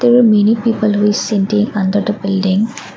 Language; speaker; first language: English; non-native, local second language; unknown